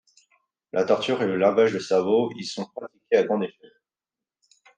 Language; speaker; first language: French; native; French